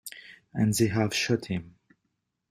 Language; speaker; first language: English; non-native, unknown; French